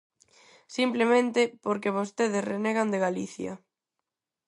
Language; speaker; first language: Galician; non-native, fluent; Spanish